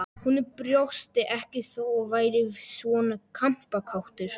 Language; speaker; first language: Icelandic; non-native, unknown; Polish